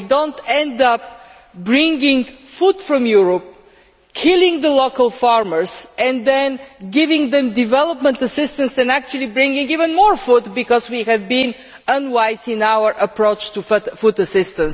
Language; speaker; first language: English; non-native, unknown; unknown